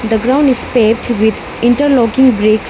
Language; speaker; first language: English; non-native, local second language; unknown